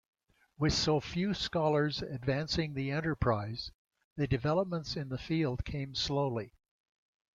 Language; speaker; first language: English; native; English